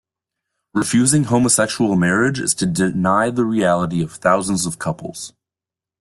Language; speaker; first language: English; native; English